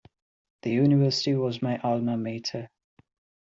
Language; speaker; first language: English; non-native, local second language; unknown